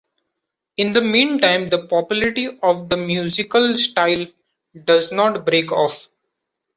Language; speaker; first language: English; non-native, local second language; Marathi